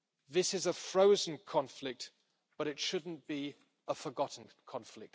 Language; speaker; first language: English; non-native, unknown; German